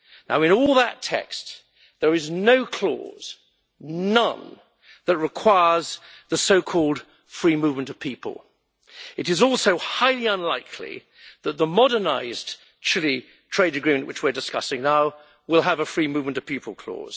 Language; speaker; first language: English; native; English